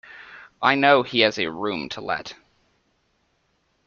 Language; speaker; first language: English; native; English